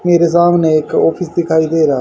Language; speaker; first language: Hindi; native; Hindi